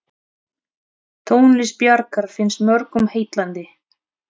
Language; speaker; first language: Icelandic; non-native, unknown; Russian